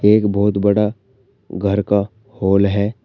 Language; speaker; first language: Hindi; native; Hindi